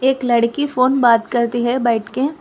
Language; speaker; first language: Hindi; non-native, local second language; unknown